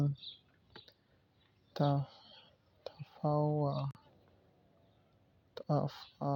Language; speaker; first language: Hausa; non-native, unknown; Yoruba